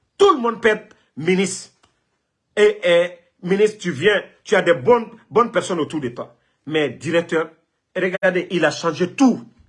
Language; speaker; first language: French; non-native, local second language; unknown